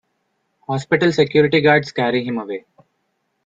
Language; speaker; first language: English; non-native, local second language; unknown